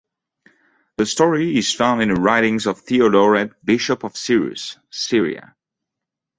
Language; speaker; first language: English; non-native, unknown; French